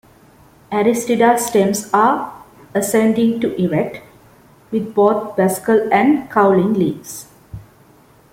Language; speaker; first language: English; non-native, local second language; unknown